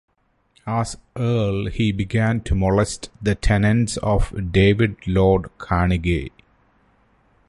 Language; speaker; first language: English; non-native, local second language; Malayalam